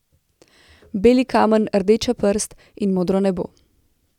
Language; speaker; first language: Slovenian; native; Slovenian